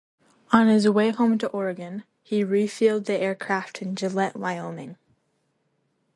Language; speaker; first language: English; native; English